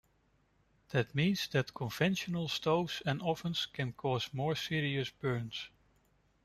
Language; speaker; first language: English; non-native, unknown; Dutch